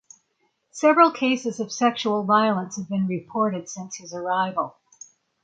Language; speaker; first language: English; native; English